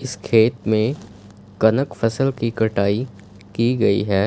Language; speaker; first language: Hindi; non-native, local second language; Punjabi